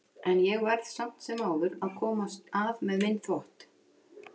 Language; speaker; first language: Icelandic; native; Icelandic